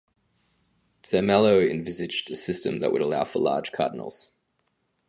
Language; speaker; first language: English; native; English